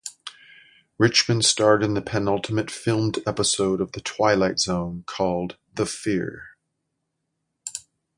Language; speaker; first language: English; native; English